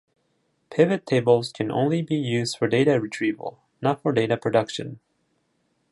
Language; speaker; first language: English; non-native, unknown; Japanese